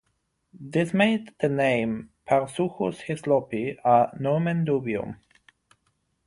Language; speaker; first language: English; non-native, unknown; German